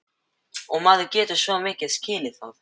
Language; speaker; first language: Icelandic; non-native, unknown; Filipino